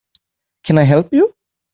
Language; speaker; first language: English; non-native, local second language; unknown